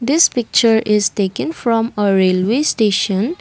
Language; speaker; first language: English; non-native, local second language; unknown